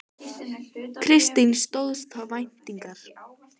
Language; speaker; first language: Icelandic; native; Icelandic